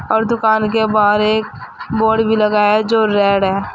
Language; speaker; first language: Hindi; native; Hindi